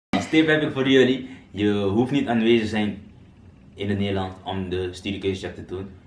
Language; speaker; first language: Dutch; non-native, local second language; Papiamento